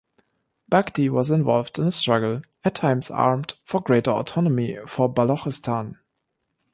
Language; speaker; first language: English; non-native, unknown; German